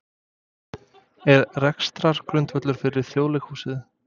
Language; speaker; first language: Icelandic; non-native, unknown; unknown